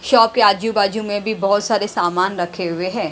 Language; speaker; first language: Hindi; non-native, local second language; Punjabi